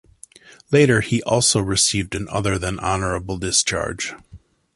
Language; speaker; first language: English; native; English